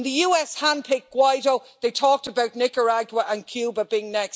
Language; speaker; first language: English; native; English